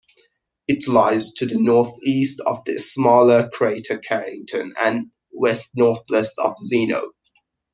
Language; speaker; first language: English; non-native, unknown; Persian